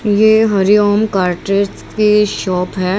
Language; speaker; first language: Hindi; native; Hindi